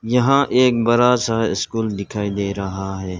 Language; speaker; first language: Hindi; non-native, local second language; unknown